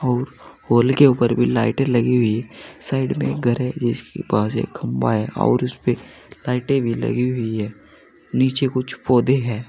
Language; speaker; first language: Hindi; native; Hindi